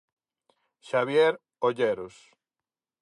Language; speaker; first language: Galician; native; Galician